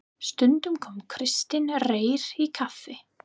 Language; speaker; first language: Icelandic; non-native, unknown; English